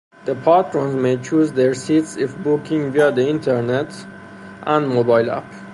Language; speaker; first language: English; non-native, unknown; Persian